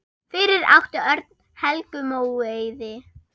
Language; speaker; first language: Icelandic; non-native, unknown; German